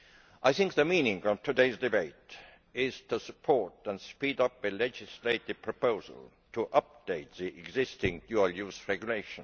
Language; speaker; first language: English; non-native, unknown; Estonian